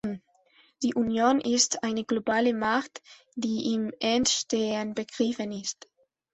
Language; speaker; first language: German; non-native, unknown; Spanish